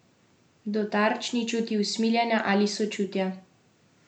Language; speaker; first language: Slovenian; native; Slovenian